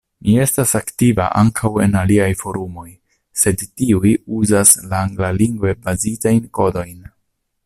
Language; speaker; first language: Esperanto; non-native, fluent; Italian